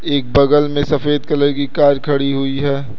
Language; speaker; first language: Hindi; native; Hindi